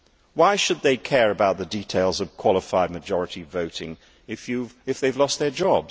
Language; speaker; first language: English; native; English